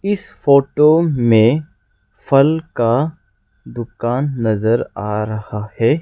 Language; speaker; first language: Hindi; non-native, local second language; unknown